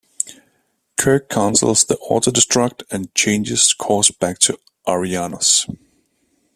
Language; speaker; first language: English; native; English